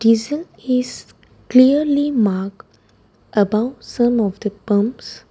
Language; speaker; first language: English; non-native, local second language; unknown